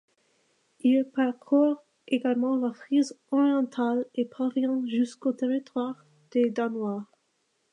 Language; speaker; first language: French; non-native, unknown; English